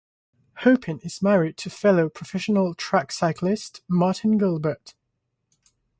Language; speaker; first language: English; non-native, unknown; French